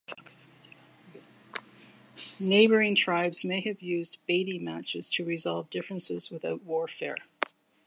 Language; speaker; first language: English; native; English